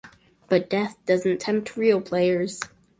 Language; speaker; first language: English; native; English